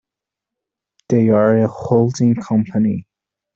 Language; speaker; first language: English; non-native, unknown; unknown